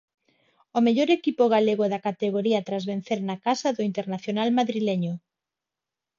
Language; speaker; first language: Galician; non-native, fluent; Spanish